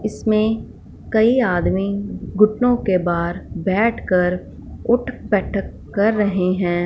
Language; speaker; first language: Hindi; non-native, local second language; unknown